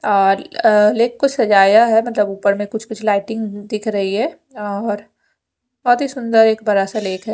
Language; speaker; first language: Hindi; non-native, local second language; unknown